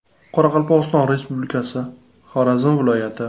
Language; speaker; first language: Uzbek; native; Uzbek